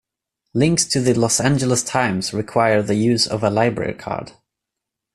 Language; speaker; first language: English; non-native, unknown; Swedish